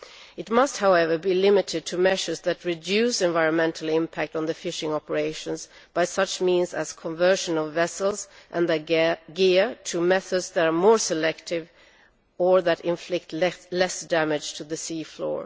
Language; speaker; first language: English; non-native, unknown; Swedish